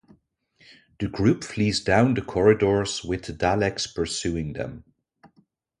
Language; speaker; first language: English; non-native, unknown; Dutch